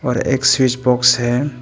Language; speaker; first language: Hindi; non-native, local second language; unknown